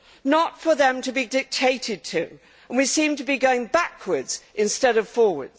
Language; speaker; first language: English; native; English